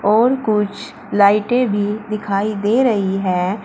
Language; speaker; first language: Hindi; native; Hindi